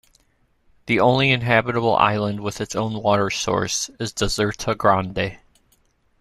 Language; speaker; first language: English; native; English